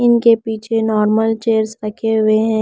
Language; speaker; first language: Hindi; non-native, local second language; Punjabi